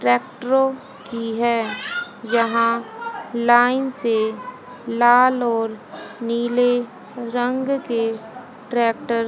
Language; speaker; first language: Hindi; native; Hindi